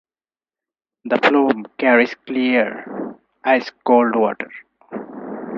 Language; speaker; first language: English; non-native, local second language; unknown